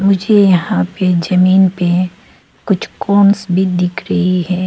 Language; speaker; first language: Hindi; non-native, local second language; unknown